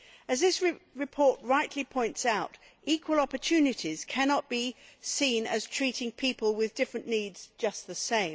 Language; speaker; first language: English; native; English